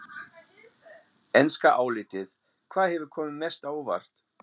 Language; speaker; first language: Icelandic; non-native, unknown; German